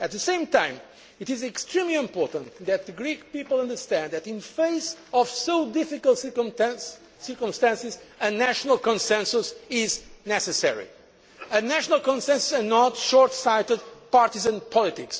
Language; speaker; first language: English; non-native, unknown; Portuguese